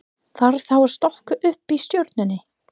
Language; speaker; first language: Icelandic; non-native, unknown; English